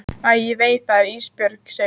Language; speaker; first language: Icelandic; native; Icelandic